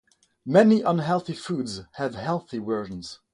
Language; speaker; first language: English; non-native, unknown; French